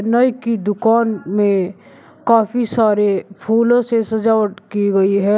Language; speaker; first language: Hindi; native; Hindi